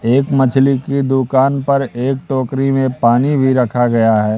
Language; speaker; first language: Hindi; native; Hindi